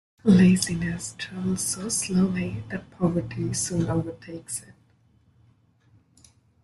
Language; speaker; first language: English; non-native, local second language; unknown